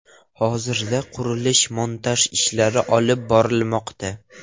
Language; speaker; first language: Uzbek; non-native, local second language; Russian